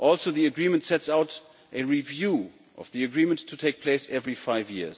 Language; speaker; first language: English; non-native, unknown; German